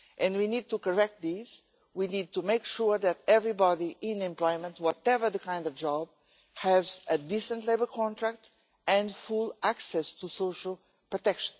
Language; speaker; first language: English; non-native, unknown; Portuguese